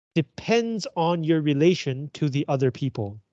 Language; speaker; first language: English; native; English